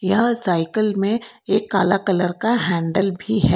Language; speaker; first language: Hindi; non-native, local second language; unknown